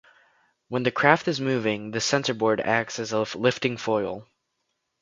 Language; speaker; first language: English; native; English